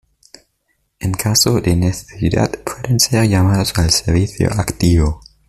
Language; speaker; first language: Spanish; native; Spanish